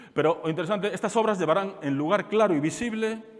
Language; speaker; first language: Spanish; non-native, local second language; Galician